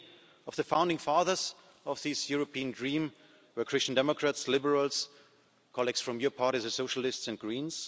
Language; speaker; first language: English; non-native, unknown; German